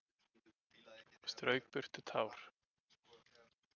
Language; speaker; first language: Icelandic; non-native, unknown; Dutch